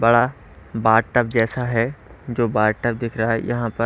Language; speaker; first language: Hindi; native; Hindi